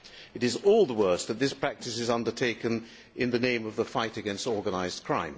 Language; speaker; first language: English; non-native, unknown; Hungarian